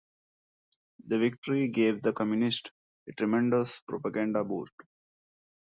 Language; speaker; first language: English; non-native, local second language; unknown